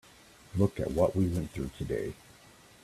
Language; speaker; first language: English; native; English